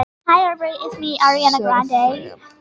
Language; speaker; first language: Icelandic; native; Icelandic